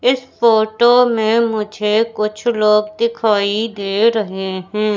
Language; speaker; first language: Hindi; native; Hindi